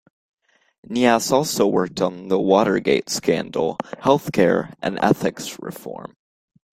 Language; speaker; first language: English; native; English